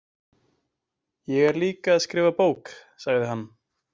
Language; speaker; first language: Icelandic; native; Icelandic